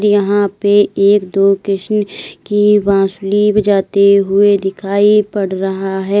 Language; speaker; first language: Hindi; native; Hindi